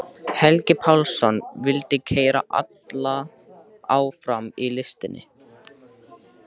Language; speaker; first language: Icelandic; native; Icelandic